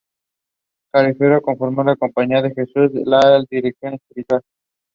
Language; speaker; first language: English; non-native, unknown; Spanish